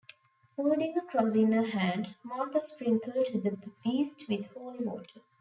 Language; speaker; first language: English; non-native, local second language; Tamil